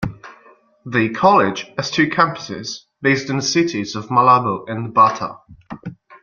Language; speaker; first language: English; non-native, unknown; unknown